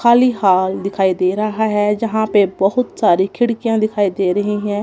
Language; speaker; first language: Hindi; non-native, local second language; Punjabi